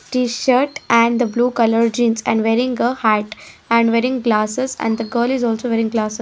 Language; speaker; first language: English; non-native, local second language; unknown